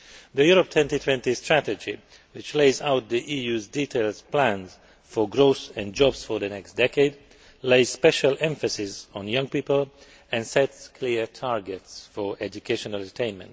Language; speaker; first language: English; non-native, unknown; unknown